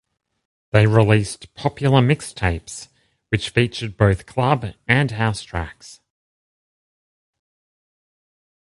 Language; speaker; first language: English; native; English